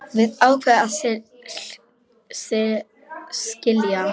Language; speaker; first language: Icelandic; non-native, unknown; Polish